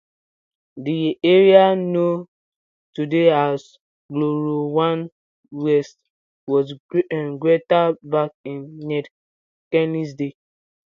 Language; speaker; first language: English; non-native, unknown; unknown